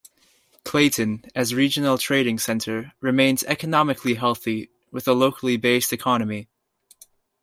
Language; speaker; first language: English; native; English